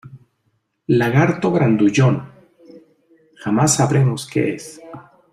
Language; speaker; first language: Spanish; native; Spanish